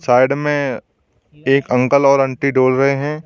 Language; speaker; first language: Hindi; native; Hindi